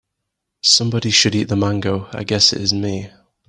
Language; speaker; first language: English; native; English